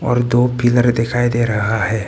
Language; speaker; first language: Hindi; non-native, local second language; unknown